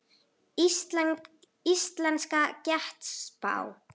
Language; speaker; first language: Icelandic; native; Icelandic